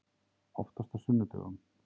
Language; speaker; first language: Icelandic; native; Icelandic